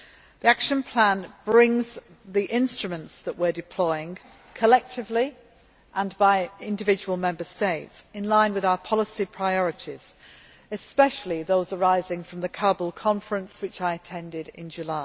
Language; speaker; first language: English; native; English